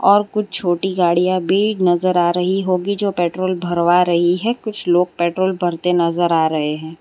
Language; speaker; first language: Hindi; non-native, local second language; Gujarati